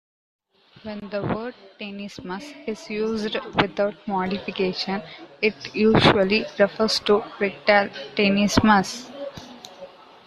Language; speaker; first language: English; native; English